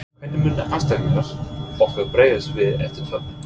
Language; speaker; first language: Icelandic; non-native, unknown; English